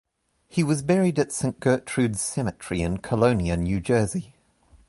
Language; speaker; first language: English; native; English